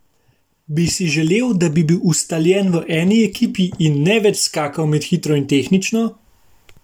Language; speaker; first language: Slovenian; native; Slovenian